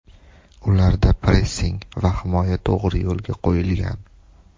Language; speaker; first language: Uzbek; native; Uzbek